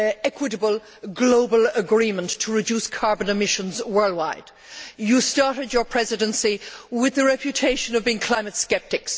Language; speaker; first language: English; native; English